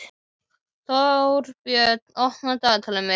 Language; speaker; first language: Icelandic; native; Icelandic